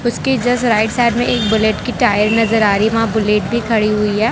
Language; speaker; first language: Hindi; non-native, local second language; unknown